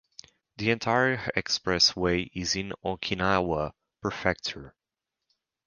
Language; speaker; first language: English; native; English